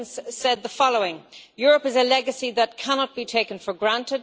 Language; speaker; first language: English; native; English